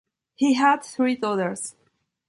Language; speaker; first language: English; non-native, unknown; Spanish